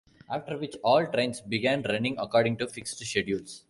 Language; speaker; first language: English; non-native, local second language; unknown